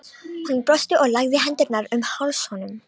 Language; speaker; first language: Icelandic; non-native, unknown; Romanian